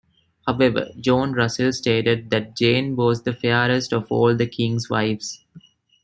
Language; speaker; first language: English; non-native, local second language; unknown